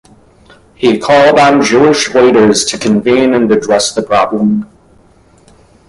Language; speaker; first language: English; native; English